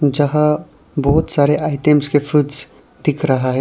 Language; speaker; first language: Hindi; non-native, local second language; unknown